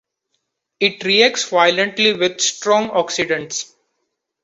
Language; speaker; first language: English; non-native, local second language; Marathi